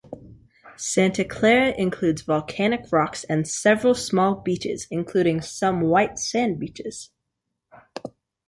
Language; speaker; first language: English; native; English